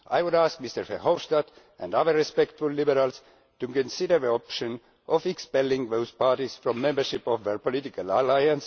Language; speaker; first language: English; non-native, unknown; Estonian